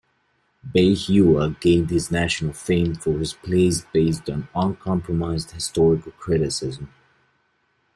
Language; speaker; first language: English; native; English